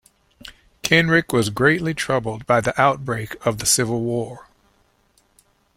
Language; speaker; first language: English; native; English